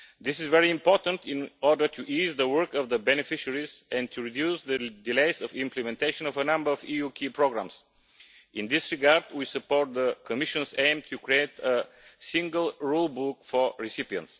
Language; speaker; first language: English; non-native, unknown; Bulgarian